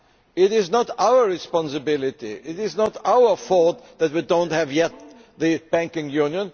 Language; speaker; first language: English; non-native, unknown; German